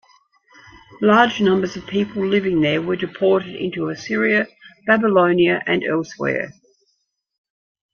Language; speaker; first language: English; native; English